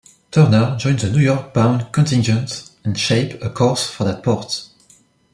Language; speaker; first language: English; non-native, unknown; French